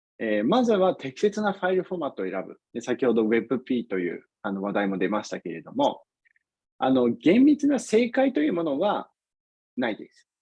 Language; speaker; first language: Japanese; non-native, fluent; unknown